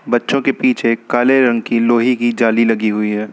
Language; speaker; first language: Hindi; native; Hindi